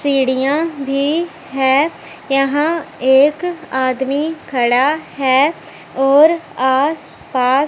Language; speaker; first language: Hindi; non-native, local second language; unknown